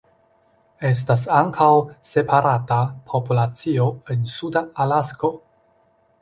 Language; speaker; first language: Esperanto; non-native, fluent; Chinese